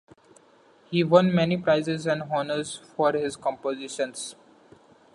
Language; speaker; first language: English; non-native, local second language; Marathi